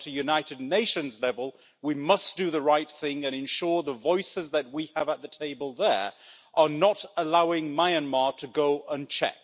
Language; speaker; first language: English; native; English